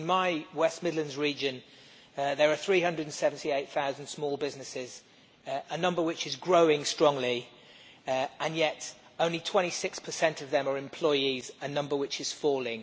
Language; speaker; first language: English; native; English